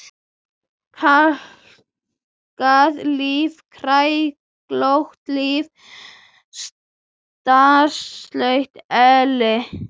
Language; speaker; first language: Icelandic; native; Icelandic